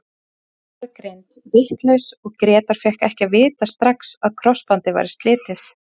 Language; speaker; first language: Icelandic; native; Icelandic